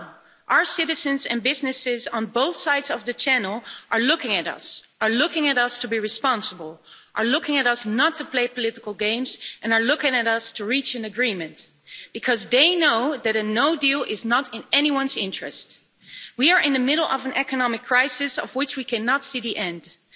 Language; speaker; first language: English; non-native, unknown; Dutch